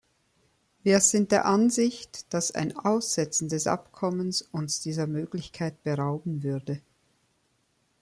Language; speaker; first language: German; native; German